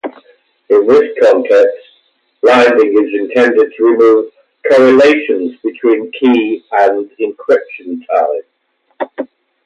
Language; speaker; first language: English; native; English